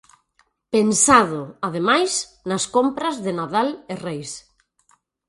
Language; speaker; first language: Galician; native; Galician